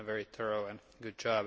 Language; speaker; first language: English; non-native, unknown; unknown